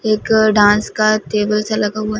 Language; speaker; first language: Hindi; non-native, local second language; Punjabi